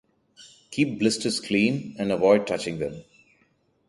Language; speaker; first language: English; non-native, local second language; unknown